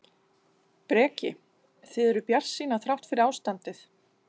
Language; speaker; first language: Icelandic; non-native, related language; Danish